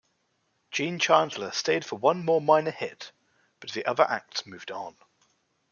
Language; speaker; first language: English; native; English